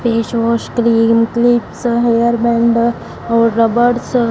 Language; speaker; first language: Hindi; non-native, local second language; Punjabi